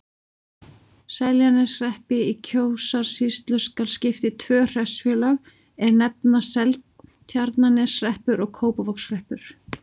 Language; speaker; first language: Icelandic; native; Icelandic